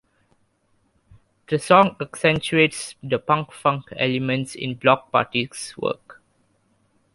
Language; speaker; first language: English; non-native, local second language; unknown